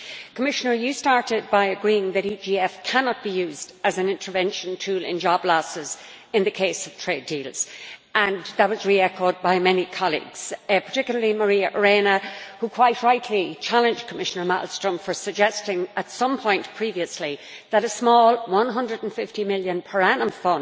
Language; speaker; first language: English; native; English